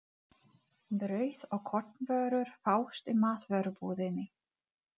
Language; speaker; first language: Icelandic; non-native, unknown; Czech